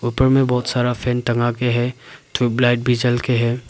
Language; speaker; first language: Hindi; non-native, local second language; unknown